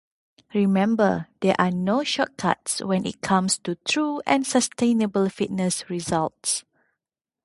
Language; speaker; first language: English; non-native, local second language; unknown